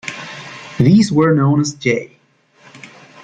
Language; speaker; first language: English; native; English